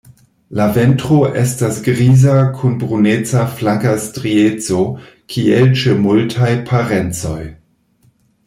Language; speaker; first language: Esperanto; non-native, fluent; German